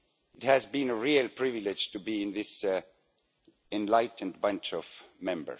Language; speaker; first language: English; non-native, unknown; Estonian